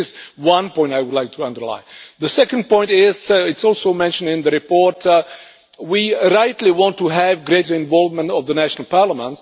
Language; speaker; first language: English; non-native, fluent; Czech